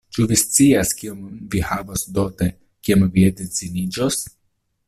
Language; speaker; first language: Esperanto; non-native, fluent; Italian